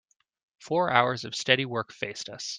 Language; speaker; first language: English; native; English